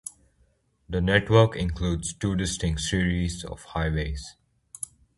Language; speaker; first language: English; non-native, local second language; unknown